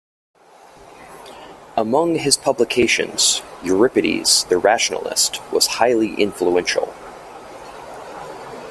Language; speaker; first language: English; native; English